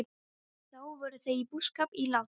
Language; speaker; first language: Icelandic; non-native, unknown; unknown